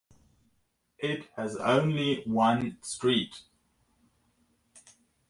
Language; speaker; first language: English; non-native, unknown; German